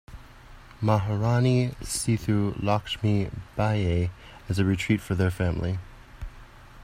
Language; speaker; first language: English; native; English